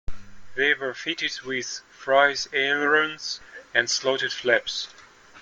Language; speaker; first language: English; native; English